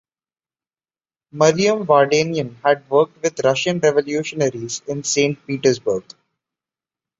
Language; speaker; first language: English; non-native, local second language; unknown